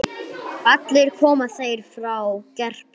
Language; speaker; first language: Icelandic; non-native, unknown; English